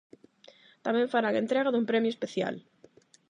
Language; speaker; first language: Galician; non-native, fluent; Spanish